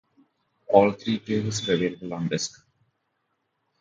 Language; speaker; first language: English; non-native, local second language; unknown